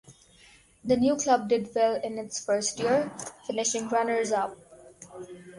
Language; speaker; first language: English; non-native, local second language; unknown